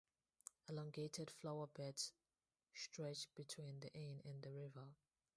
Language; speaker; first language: English; non-native, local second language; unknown